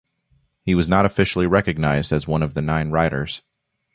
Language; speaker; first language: English; native; English